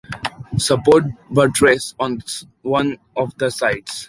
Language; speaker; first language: English; non-native, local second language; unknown